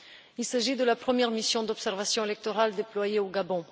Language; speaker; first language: French; non-native, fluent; Bulgarian